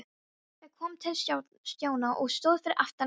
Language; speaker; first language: Icelandic; non-native, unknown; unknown